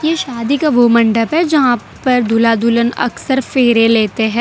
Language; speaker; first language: Hindi; non-native, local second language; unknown